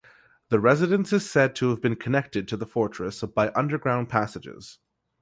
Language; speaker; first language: English; native; English